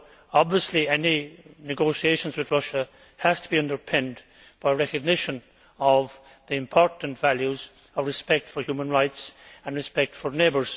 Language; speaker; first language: English; native; English